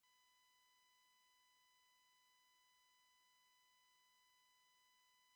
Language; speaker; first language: English; native; English